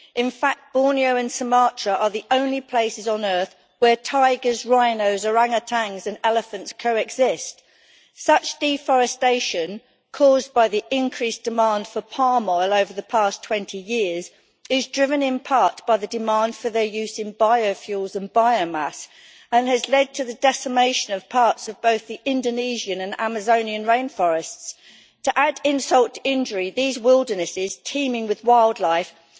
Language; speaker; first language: English; native; English